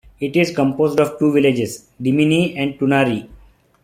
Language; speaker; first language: English; non-native, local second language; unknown